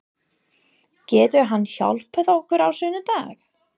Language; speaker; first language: Icelandic; non-native, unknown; English